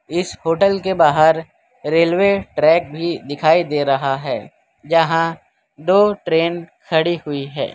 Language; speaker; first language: Hindi; non-native, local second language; Gujarati